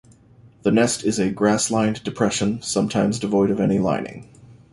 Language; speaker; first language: English; native; English